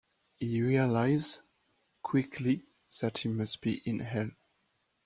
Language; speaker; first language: English; non-native, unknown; French